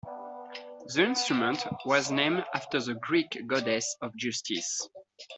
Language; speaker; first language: English; non-native, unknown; French